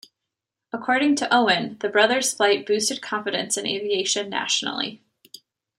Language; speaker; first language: English; native; English